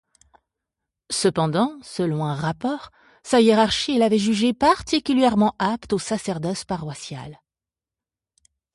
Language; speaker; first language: French; native; French